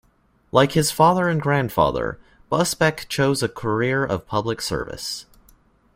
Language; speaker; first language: English; native; English